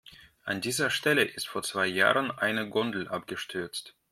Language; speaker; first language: German; non-native, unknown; Russian